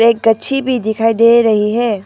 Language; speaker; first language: Hindi; non-native, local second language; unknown